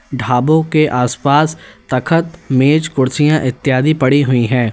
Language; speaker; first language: Hindi; native; Hindi